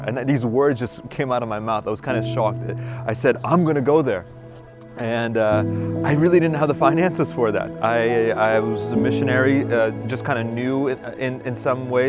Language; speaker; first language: English; native; English